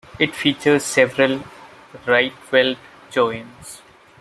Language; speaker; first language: English; non-native, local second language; Malayalam